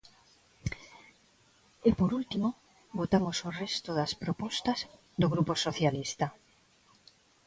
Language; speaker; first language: Galician; non-native, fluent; Spanish